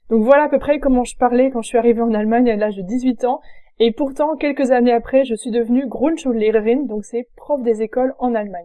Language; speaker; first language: French; native; French